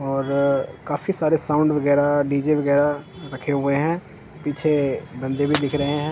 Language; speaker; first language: Hindi; non-native, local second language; Punjabi